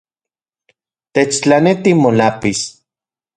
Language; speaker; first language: Central Puebla Nahuatl; non-native, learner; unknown